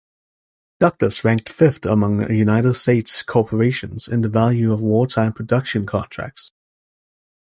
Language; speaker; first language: English; native; English